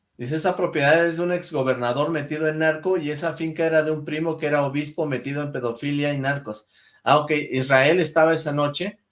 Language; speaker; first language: Spanish; native; Spanish